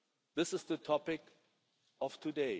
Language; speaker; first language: English; non-native, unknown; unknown